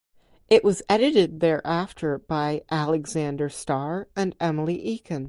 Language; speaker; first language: English; native; English